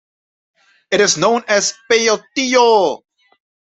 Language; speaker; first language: English; non-native, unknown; Dutch